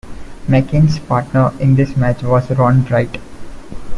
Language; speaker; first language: English; non-native, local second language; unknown